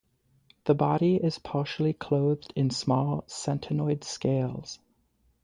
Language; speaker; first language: English; native; English